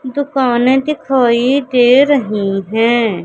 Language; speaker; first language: Hindi; native; Hindi